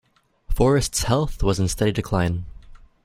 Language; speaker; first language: English; native; English